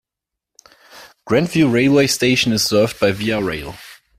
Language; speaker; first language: English; non-native, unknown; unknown